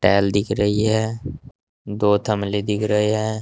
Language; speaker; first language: Hindi; native; Hindi